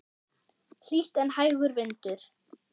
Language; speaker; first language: Icelandic; non-native, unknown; German